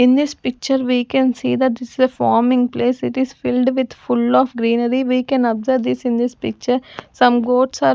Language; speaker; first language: English; non-native, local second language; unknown